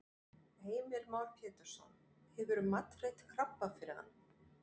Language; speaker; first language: Icelandic; non-native, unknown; French